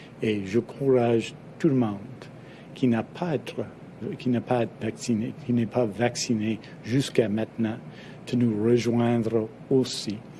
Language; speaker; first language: French; non-native, fluent; English